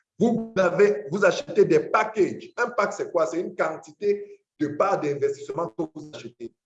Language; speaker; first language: French; non-native, local second language; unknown